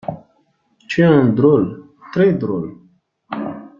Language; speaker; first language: French; non-native, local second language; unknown